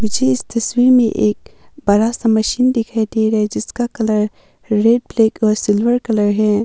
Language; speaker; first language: Hindi; early bilingual, other home language; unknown